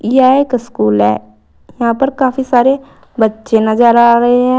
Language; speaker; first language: Hindi; native; Hindi